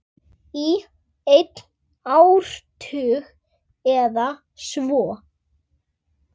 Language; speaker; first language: Icelandic; native; Icelandic